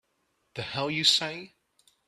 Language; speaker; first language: English; native; English